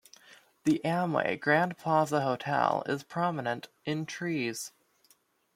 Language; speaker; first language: English; native; English